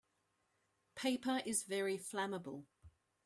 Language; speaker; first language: English; native; English